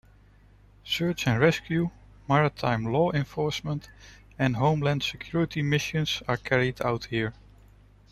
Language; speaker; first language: English; non-native, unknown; Dutch